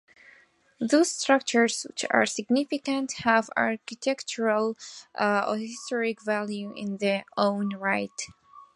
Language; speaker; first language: English; non-native, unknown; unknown